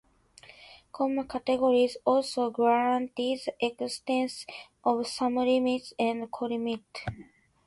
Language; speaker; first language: English; non-native, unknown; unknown